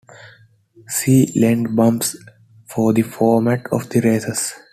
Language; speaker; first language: English; non-native, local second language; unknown